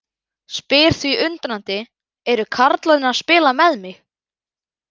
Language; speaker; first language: Icelandic; native; Icelandic